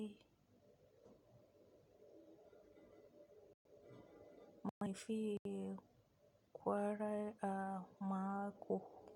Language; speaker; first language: Hausa; native; Hausa